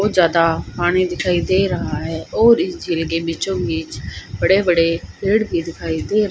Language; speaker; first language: Hindi; native; Hindi